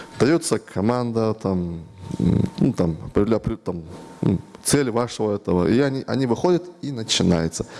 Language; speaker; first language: Russian; non-native, local second language; Kyrgyz